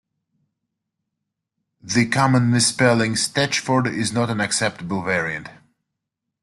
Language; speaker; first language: English; native; English